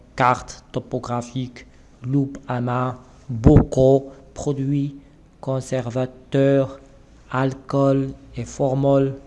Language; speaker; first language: French; non-native, local second language; Arabic